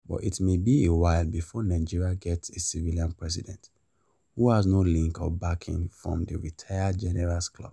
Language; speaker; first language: English; non-native, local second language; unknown